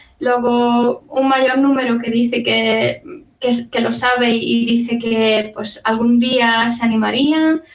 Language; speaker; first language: Spanish; non-native, fluent; Hungarian